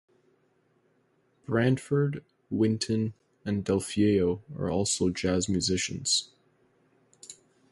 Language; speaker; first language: English; native; English